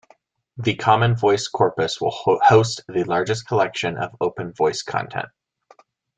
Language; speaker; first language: English; native; English